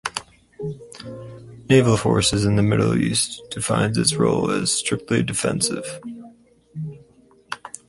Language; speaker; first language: English; native; English